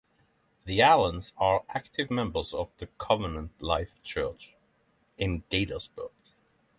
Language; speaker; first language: English; non-native, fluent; Norwegian